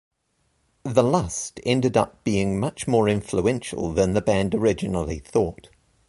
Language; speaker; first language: English; native; English